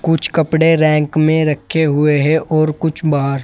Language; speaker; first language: Hindi; native; Hindi